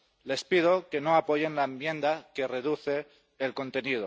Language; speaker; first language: Spanish; non-native, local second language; Catalan